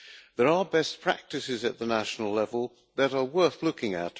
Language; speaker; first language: English; non-native, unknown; Hungarian